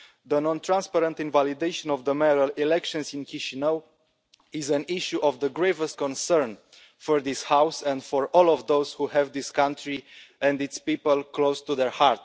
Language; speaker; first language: English; non-native, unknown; Romanian